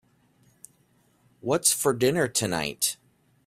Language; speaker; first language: English; native; English